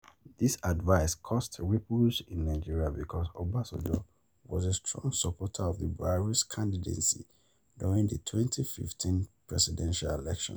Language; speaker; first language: English; non-native, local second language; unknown